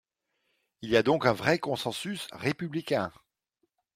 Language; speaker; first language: French; non-native, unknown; Dutch